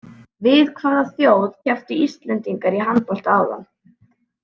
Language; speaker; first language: Icelandic; native; Icelandic